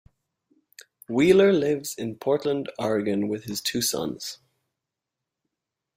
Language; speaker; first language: English; native; English